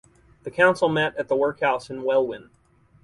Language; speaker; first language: English; native; English